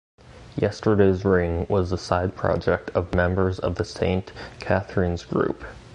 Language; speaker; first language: English; native; English